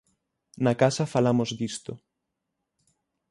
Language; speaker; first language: Galician; native; Galician